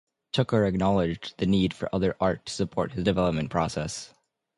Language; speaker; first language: English; native; English